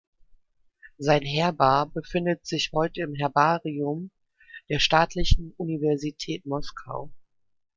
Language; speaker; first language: German; native; German